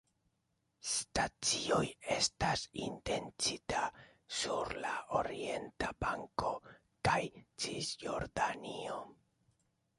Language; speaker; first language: Esperanto; non-native, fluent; Spanish